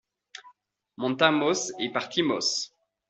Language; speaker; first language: Spanish; non-native, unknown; French